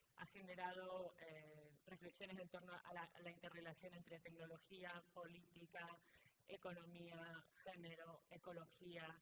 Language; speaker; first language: Spanish; native; Spanish